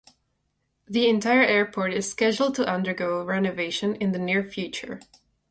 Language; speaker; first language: English; non-native, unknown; Czech